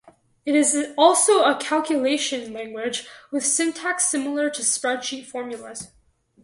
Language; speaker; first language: English; native; English